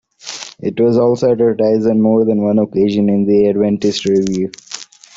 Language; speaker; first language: English; non-native, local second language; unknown